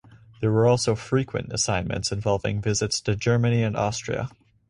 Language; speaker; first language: English; native; English